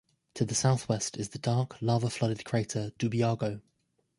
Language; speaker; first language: English; native; English